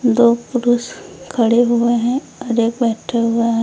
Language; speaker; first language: Hindi; native; Hindi